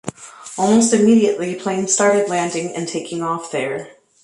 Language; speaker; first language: English; native; English